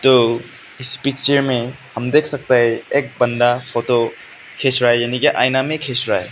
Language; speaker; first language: Hindi; non-native, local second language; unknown